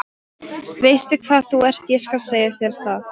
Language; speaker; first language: Icelandic; non-native, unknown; Polish